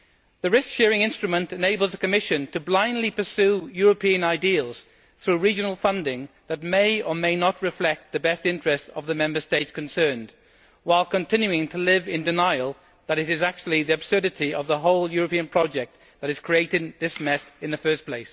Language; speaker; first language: English; native; English